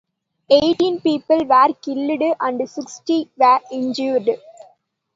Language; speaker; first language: English; non-native, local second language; Tamil